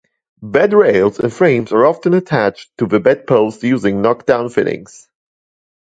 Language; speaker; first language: English; non-native, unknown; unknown